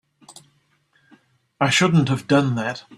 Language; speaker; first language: English; native; English